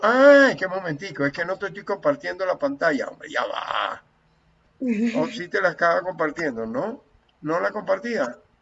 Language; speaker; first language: Spanish; native; Spanish